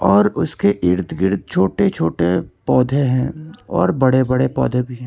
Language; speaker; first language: Hindi; non-native, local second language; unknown